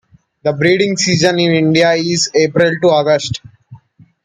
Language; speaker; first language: English; non-native, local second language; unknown